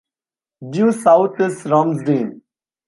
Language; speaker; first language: English; non-native, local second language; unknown